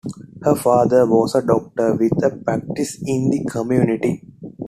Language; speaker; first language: English; non-native, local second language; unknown